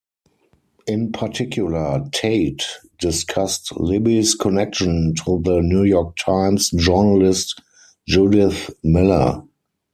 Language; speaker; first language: English; non-native, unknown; German